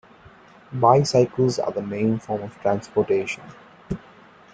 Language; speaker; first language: English; non-native, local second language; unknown